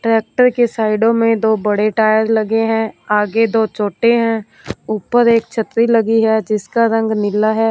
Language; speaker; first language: Hindi; non-native, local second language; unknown